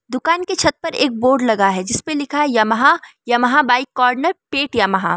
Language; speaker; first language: Hindi; non-native, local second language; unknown